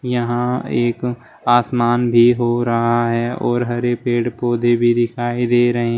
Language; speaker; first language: Hindi; native; Hindi